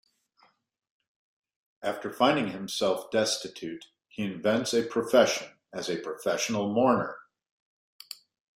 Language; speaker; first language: English; native; English